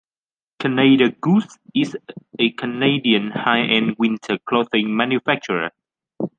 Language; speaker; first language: English; native; English